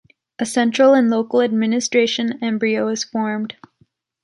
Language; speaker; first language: English; native; English